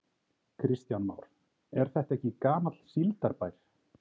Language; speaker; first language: Icelandic; native; Icelandic